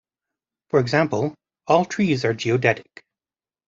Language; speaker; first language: English; native; English